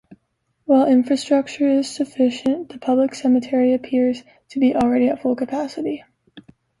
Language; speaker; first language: English; native; English